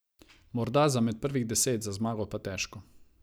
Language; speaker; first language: Slovenian; non-native, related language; Croatian